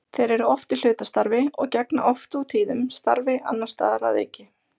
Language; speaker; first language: Icelandic; native; Icelandic